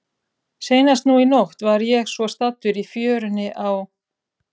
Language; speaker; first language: Icelandic; native; Icelandic